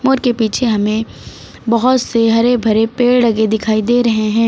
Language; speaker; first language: Hindi; native; Hindi